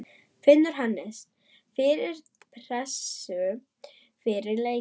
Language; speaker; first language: Icelandic; non-native, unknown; German